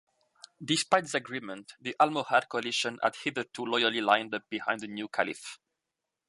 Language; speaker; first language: English; non-native, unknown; French